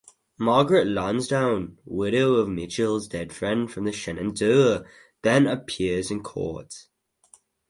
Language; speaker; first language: English; native; English